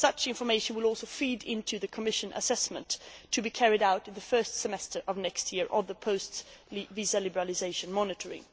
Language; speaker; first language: English; non-native, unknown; Swedish